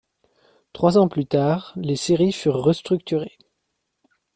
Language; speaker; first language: French; native; French